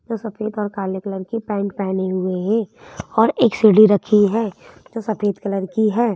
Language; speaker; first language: Hindi; native; Hindi